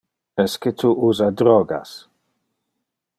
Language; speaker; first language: Interlingua; non-native, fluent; Dutch